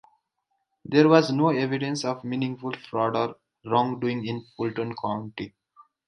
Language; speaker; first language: English; native; English